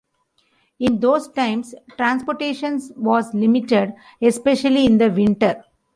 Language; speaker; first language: English; non-native, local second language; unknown